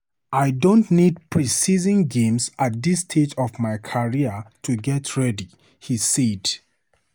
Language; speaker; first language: English; non-native, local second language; Hausa